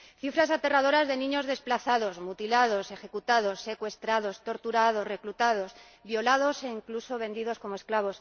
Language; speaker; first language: Spanish; native; Spanish